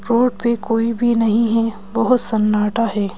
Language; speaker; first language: Hindi; native; Hindi